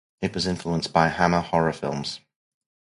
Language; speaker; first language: English; native; English